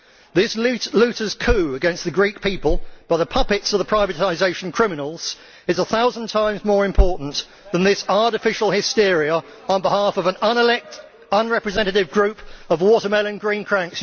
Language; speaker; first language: English; native; English